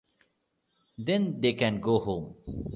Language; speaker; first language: English; non-native, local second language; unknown